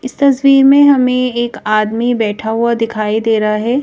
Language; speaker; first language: Hindi; native; Hindi